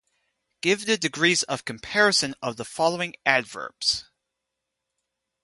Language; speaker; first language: English; native; English